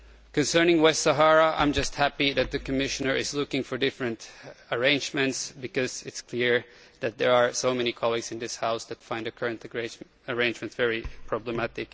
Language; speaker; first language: English; non-native, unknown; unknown